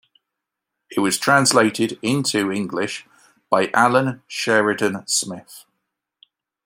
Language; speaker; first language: English; native; English